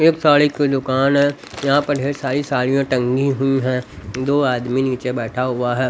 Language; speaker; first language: Hindi; native; Hindi